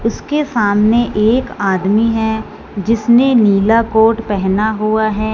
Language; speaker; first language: Hindi; non-native, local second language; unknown